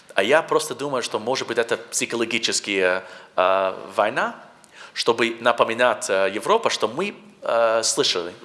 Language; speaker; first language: Russian; non-native, learner; English